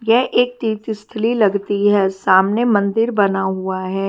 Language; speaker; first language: Hindi; native; Hindi